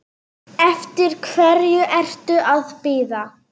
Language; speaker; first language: Icelandic; non-native, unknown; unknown